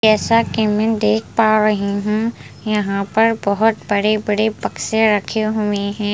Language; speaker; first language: Hindi; non-native, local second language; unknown